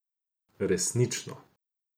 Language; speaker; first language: Slovenian; non-native, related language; Croatian